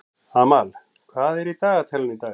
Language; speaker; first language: Icelandic; native; Icelandic